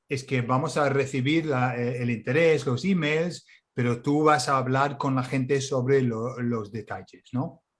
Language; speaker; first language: Spanish; non-native, fluent; English